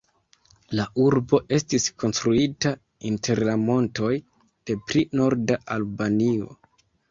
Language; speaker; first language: Esperanto; non-native, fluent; Kinyarwanda